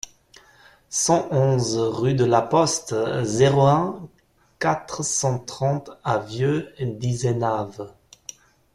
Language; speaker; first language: French; non-native, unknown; German